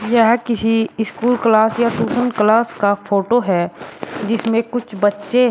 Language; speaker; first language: Hindi; native; Hindi